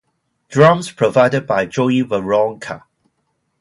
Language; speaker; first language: English; non-native, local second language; Cantonese